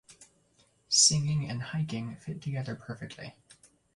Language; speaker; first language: English; native; English